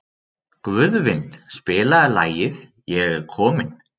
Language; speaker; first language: Icelandic; native; Icelandic